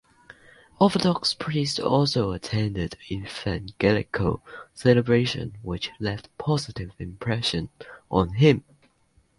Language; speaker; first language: English; non-native, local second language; Cantonese